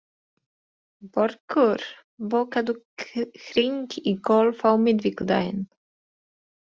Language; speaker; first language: Icelandic; non-native, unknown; Polish